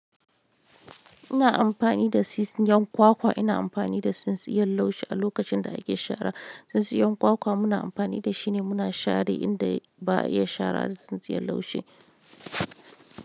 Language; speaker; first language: Hausa; non-native, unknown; Yoruba